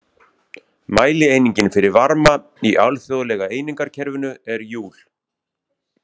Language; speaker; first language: Icelandic; native; Icelandic